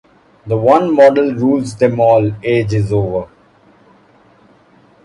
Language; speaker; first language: English; non-native, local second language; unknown